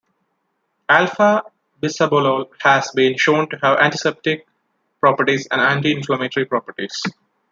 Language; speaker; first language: English; non-native, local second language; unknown